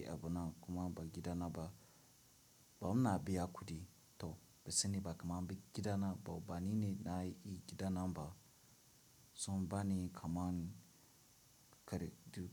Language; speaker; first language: Hausa; non-native, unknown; Tiv